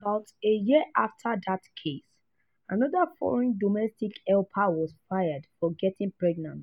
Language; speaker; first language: English; non-native, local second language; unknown